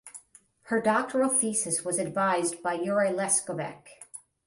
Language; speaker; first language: English; native; English